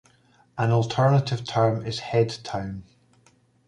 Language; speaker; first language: English; native; English